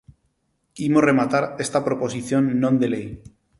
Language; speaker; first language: Galician; non-native, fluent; Spanish